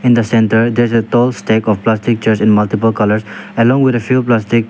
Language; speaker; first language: English; non-native, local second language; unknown